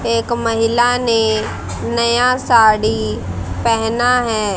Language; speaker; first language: Hindi; native; Hindi